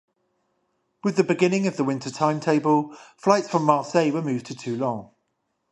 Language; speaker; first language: English; native; English